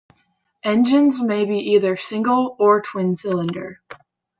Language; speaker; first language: English; native; English